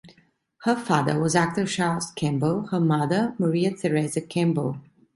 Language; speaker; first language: English; non-native, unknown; Italian